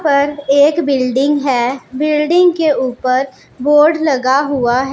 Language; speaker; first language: Hindi; non-native, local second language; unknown